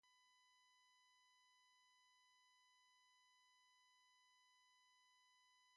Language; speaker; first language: English; native; English